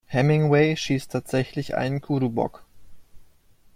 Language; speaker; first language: German; native; German